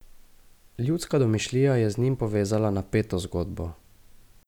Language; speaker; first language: Slovenian; native; Slovenian